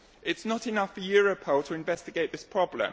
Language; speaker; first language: English; native; English